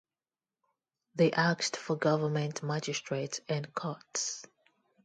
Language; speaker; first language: English; non-native, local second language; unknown